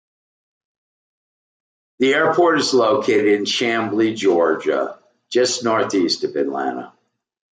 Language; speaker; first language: English; native; English